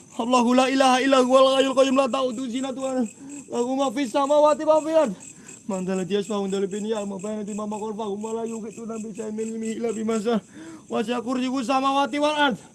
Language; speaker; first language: Indonesian; non-native, local second language; Javanese